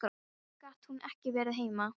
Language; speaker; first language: Icelandic; non-native, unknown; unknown